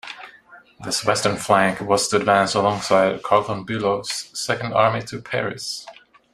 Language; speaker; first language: English; non-native, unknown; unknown